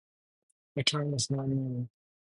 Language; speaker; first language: English; non-native, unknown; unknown